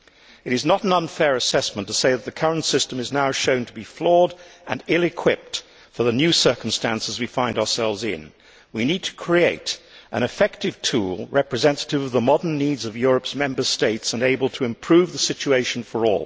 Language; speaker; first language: English; native; English